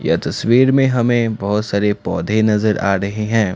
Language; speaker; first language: Hindi; non-native, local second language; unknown